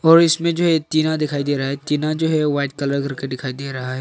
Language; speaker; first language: Hindi; non-native, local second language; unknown